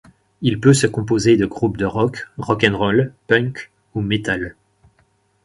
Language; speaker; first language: French; native; French